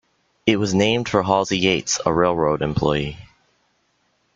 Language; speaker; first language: English; native; English